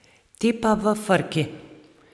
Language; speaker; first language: Slovenian; native; Slovenian